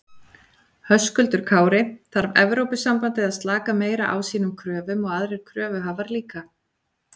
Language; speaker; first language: Icelandic; native; Icelandic